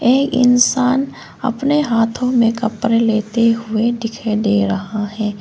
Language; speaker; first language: Hindi; non-native, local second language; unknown